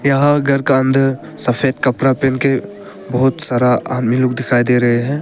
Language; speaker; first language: Hindi; non-native, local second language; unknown